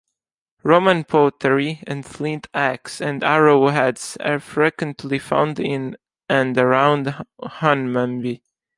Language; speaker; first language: English; non-native, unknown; Italian